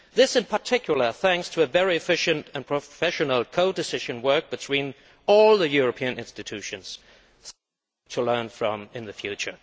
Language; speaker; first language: English; non-native, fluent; Danish